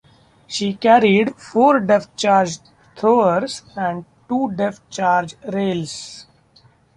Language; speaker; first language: English; non-native, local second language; Marathi